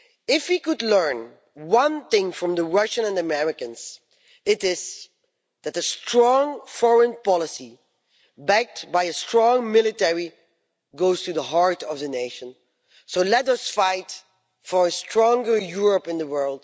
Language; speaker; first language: English; non-native, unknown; Dutch